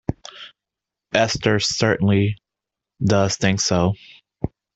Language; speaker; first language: English; native; English